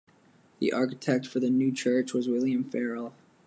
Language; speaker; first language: English; native; English